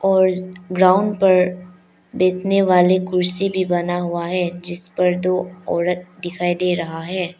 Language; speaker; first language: Hindi; non-native, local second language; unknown